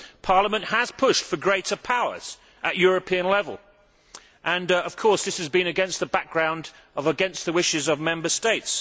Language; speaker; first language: English; native; English